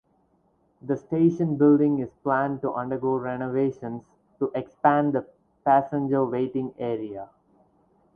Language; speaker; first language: English; non-native, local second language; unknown